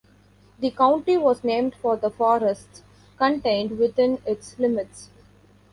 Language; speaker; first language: English; non-native, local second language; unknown